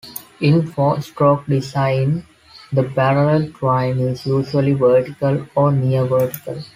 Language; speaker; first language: English; non-native, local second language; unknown